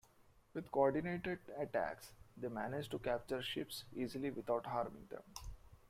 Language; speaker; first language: English; non-native, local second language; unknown